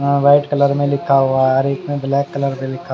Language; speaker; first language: Hindi; native; Hindi